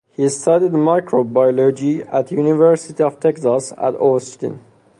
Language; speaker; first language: English; non-native, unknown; Persian